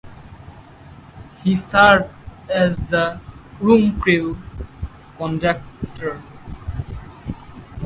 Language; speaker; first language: English; native; English